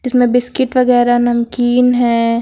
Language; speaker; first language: Hindi; native; Hindi